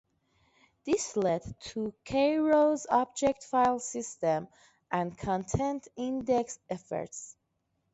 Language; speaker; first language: English; non-native, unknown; Persian